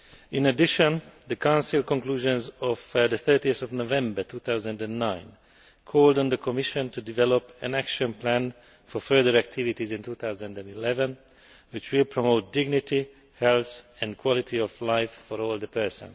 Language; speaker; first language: English; non-native, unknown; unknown